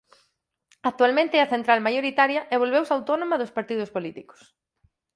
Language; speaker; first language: Galician; native; Galician